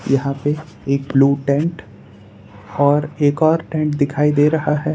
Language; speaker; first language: Hindi; non-native, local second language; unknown